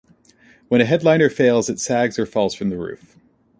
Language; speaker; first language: English; native; English